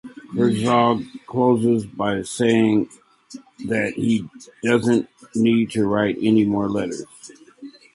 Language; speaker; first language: English; native; English